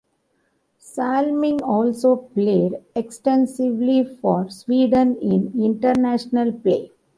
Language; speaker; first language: English; non-native, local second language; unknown